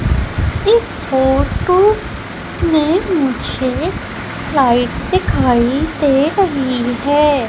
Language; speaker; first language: Hindi; native; Hindi